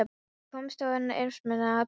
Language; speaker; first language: Icelandic; non-native, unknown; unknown